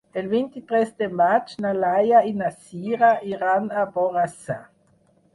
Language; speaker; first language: Catalan; non-native, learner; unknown